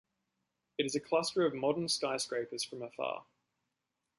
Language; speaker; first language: English; native; English